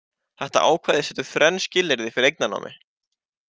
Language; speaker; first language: Icelandic; native; Icelandic